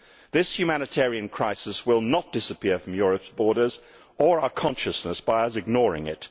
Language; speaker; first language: English; native; English